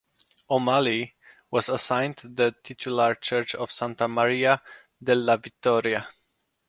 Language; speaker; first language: English; non-native, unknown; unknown